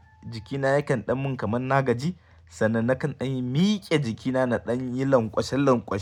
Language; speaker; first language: Hausa; native; Hausa